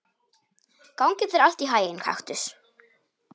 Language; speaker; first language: Icelandic; non-native, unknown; Polish